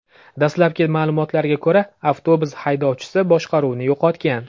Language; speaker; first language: Uzbek; native; Uzbek